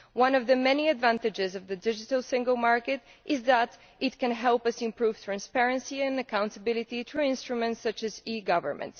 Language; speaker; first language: English; non-native, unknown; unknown